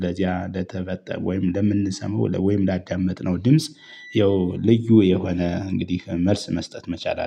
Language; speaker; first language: Amharic; native; Amharic